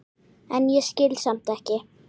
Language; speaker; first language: Icelandic; native; Icelandic